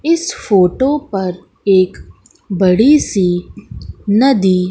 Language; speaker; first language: Hindi; native; Hindi